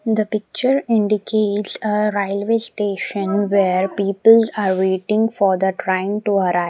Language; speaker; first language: English; non-native, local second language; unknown